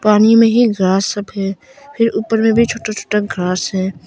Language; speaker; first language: Hindi; non-native, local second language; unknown